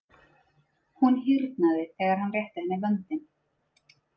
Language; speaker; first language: Icelandic; native; Icelandic